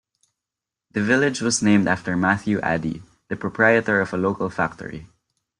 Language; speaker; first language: English; non-native, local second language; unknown